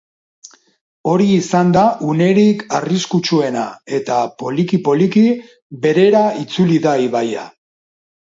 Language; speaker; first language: Basque; non-native, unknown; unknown